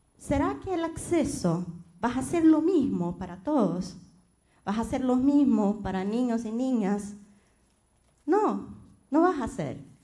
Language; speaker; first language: Spanish; non-native, related language; Portuguese